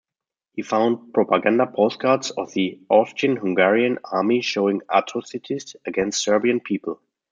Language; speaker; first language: English; non-native, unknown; German